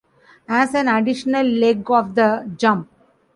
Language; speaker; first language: English; non-native, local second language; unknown